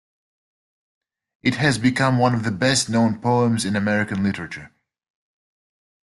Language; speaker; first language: English; native; English